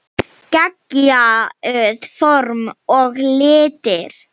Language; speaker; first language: Icelandic; non-native, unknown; Slovenian